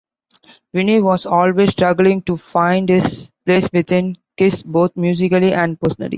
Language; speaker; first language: English; non-native, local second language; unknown